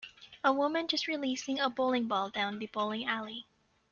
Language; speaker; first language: English; native; English